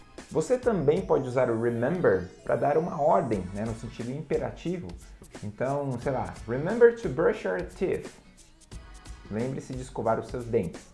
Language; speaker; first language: Portuguese; native; Portuguese